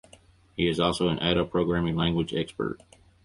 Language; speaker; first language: English; native; English